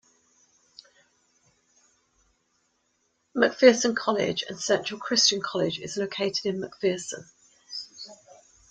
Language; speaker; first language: English; native; English